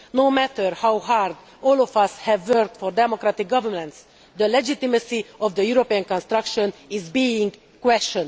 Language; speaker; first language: English; non-native, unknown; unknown